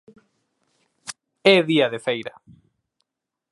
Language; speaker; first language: Galician; native; Galician